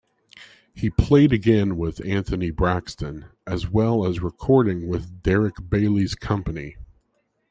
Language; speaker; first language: English; native; English